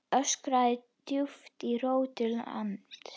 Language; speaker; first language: Icelandic; native; Icelandic